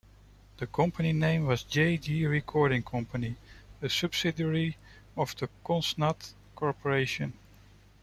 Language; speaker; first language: English; non-native, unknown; Dutch